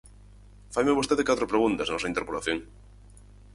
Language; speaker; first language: Galician; native; Galician